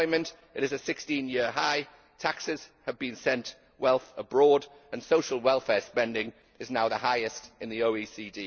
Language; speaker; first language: English; native; English